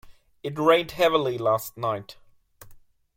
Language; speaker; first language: English; non-native, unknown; German